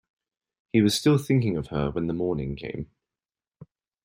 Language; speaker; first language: English; native; English